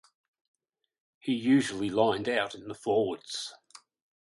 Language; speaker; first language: English; native; English